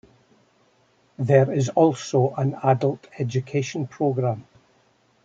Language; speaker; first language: English; native; English